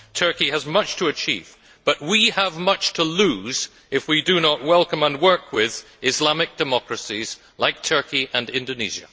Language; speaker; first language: English; native; English